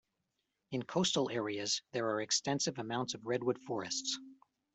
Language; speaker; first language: English; native; English